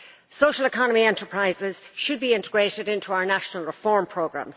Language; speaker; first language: English; native; English